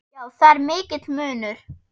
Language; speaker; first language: Icelandic; non-native, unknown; German